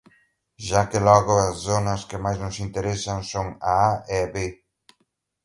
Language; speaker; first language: Galician; native; Galician